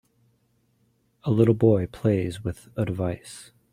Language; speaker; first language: English; native; English